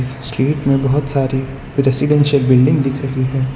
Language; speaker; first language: Hindi; non-native, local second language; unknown